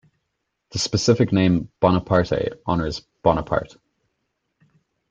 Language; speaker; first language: English; native; English